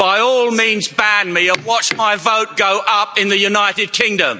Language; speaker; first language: English; native; English